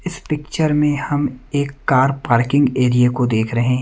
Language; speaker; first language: Hindi; native; Hindi